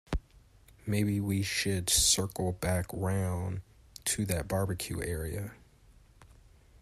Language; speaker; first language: English; native; English